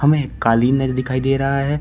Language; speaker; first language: Hindi; native; Hindi